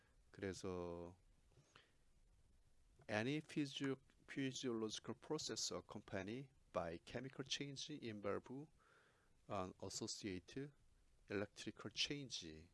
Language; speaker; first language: English; non-native, fluent; Korean